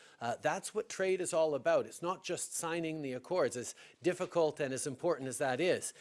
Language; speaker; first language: English; early bilingual, other home language; French